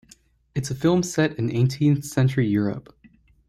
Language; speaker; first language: English; native; English